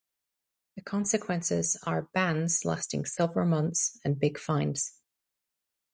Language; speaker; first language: English; native; English